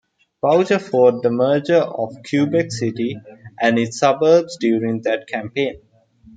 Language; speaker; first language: English; non-native, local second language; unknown